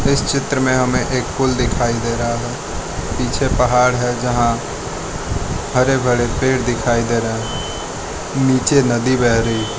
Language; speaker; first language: Hindi; non-native, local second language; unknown